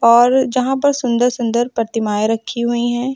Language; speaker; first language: Hindi; native; Hindi